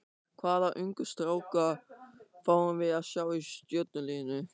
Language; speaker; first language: Icelandic; non-native, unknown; German